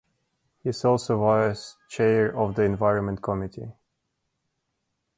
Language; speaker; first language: English; native; English